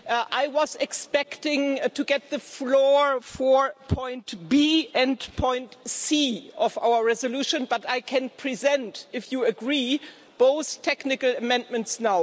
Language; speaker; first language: English; non-native, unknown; German